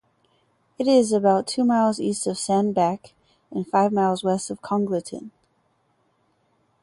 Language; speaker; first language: English; native; English